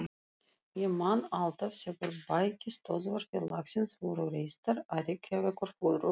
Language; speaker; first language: Icelandic; non-native, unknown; Russian